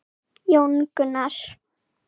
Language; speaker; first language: Icelandic; non-native, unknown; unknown